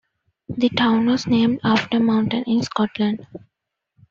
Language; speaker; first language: English; non-native, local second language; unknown